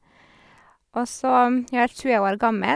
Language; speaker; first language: Norwegian; non-native, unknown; Hungarian